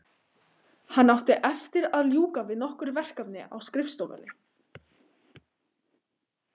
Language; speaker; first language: Icelandic; native; Icelandic